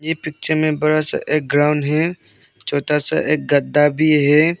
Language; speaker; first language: Hindi; non-native, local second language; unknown